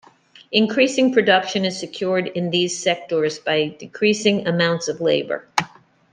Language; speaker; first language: English; native; English